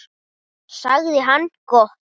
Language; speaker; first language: Icelandic; non-native, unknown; Portuguese